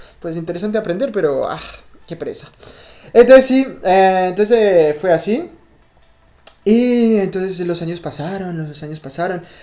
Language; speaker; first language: Spanish; non-native, fluent; French